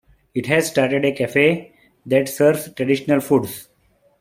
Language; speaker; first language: English; non-native, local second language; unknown